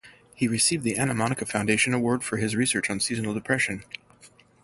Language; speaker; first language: English; native; English